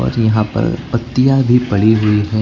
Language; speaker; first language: Hindi; native; Hindi